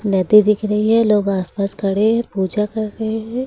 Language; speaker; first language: Hindi; native; Hindi